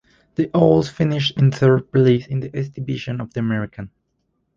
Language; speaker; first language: English; non-native, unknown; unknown